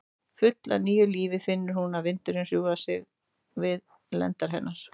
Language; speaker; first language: Icelandic; native; Icelandic